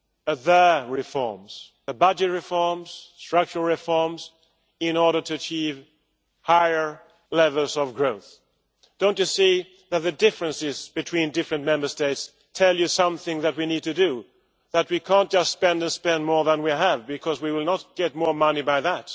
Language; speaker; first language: English; non-native, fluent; Swedish